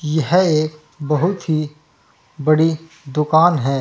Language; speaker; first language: Hindi; native; Hindi